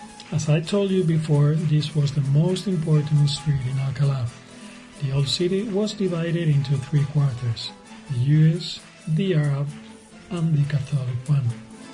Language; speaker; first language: English; non-native, learner; Spanish